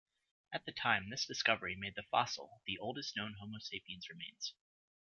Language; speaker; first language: English; native; English